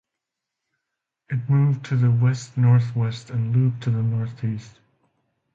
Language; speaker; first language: English; non-native, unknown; Finnish